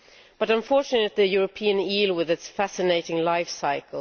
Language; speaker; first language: English; non-native, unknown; Swedish